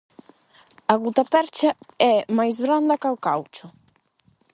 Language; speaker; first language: Galician; non-native, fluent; Spanish